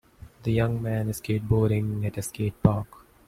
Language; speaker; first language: English; non-native, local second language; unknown